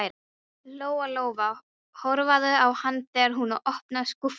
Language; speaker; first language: Icelandic; non-native, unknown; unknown